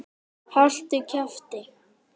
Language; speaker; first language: Icelandic; native; Icelandic